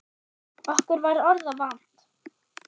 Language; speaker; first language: Icelandic; non-native, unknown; German